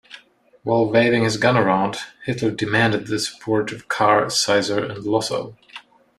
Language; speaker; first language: English; non-native, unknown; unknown